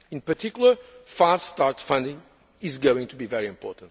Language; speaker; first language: English; non-native, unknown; Portuguese